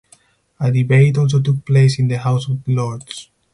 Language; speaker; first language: English; non-native, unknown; Spanish